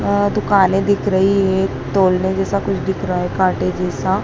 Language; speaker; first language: Hindi; native; Hindi